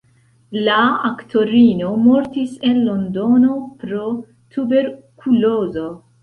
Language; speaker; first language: Esperanto; non-native, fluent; Central Kurdish